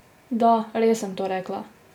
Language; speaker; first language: Slovenian; native; Slovenian